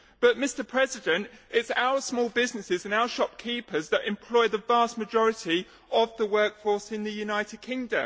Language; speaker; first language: English; native; English